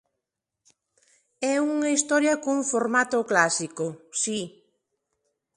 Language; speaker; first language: Galician; non-native, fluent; Spanish